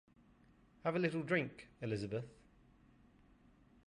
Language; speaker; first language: English; native; English